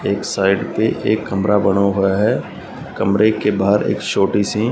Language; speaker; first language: Hindi; non-native, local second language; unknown